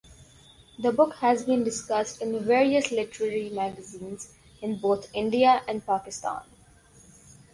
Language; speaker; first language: English; non-native, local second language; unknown